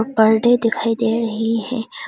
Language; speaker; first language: Hindi; non-native, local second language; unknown